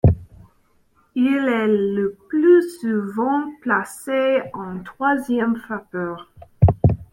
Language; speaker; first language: French; non-native, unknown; English